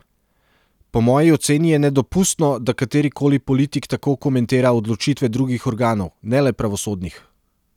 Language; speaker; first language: Slovenian; non-native, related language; Serbian